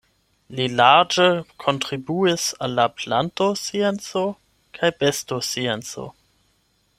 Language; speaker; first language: Esperanto; non-native, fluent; German